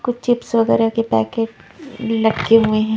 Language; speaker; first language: Hindi; non-native, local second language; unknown